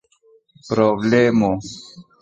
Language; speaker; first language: Esperanto; non-native, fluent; Spanish